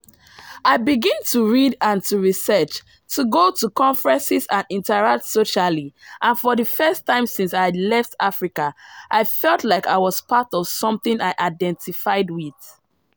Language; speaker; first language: English; non-native, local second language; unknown